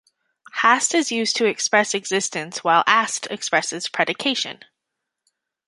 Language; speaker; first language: English; native; English